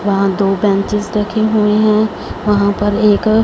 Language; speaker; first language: Hindi; non-native, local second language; Punjabi